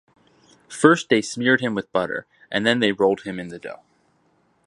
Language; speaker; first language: English; native; English